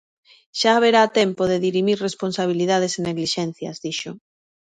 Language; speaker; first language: Galician; native; Galician